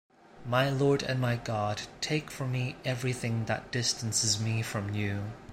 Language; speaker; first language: English; non-native, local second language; Cantonese